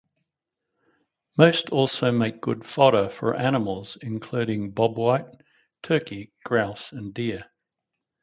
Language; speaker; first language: English; native; English